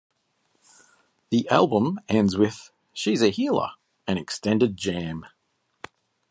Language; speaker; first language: English; native; English